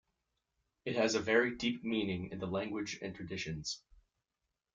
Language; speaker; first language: English; native; English